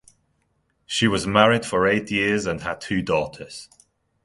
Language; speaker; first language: English; non-native, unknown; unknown